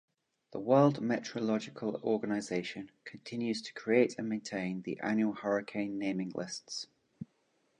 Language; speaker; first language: English; native; English